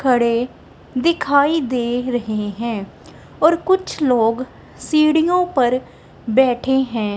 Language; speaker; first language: Hindi; non-native, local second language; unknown